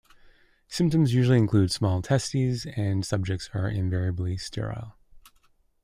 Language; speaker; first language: English; native; English